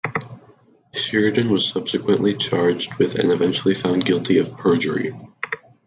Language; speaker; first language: English; native; English